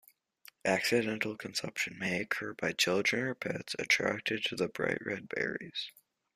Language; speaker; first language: English; native; English